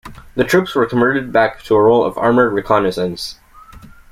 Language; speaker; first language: English; native; English